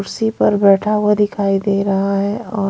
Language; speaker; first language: Hindi; non-native, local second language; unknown